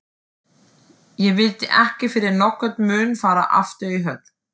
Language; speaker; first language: Icelandic; non-native, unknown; German